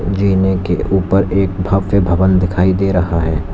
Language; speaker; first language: Hindi; native; Hindi